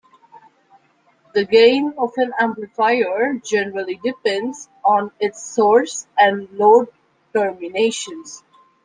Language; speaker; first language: English; non-native, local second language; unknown